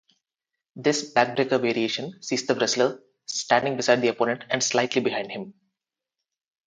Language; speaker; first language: English; non-native, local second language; Telugu